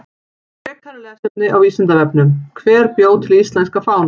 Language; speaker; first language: Icelandic; native; Icelandic